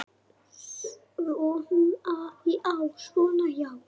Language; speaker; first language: Icelandic; native; Icelandic